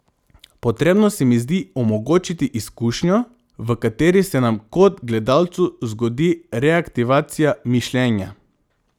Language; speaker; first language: Slovenian; non-native, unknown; Macedonian